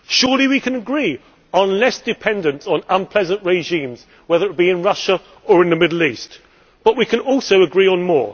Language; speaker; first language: English; native; English